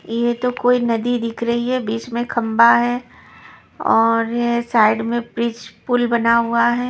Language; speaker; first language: Hindi; non-native, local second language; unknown